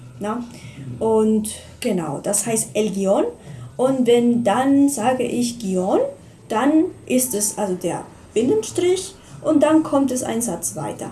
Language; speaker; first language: German; non-native, fluent; Spanish